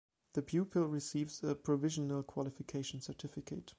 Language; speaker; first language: English; non-native, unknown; German